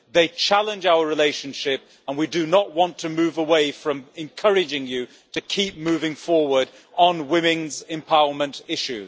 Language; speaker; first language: English; native; English